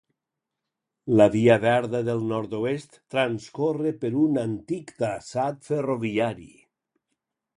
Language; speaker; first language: Catalan; native; Catalan